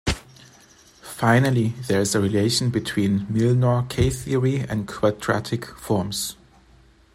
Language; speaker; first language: English; non-native, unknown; German